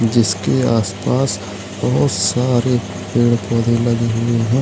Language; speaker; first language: Hindi; native; Hindi